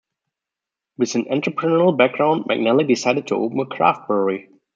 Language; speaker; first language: English; non-native, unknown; German